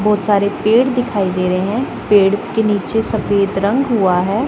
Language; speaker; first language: Hindi; non-native, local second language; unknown